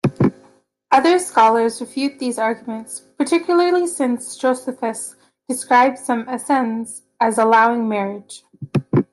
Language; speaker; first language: English; native; English